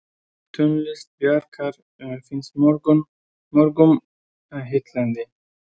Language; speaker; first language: Icelandic; non-native, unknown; Persian